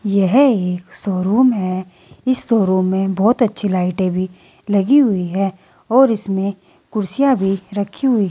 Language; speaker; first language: Hindi; native; Hindi